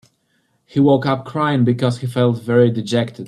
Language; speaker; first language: English; native; English